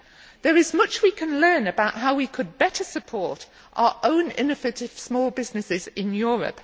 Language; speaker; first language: English; native; English